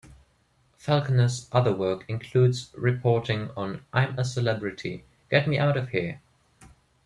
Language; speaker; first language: English; non-native, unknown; German